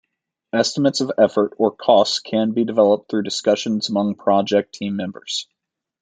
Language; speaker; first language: English; native; English